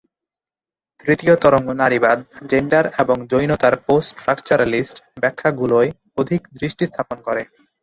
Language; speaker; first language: Bangla; non-native, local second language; Chittagonian